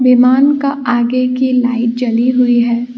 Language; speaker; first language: Hindi; non-native, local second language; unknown